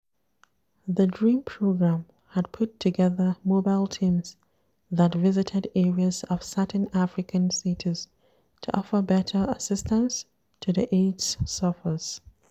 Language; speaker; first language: English; non-native, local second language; Hausa